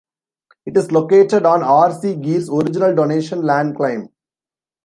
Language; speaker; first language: English; non-native, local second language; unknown